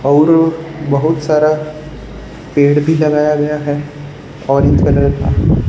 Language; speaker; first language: Hindi; non-native, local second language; Gujarati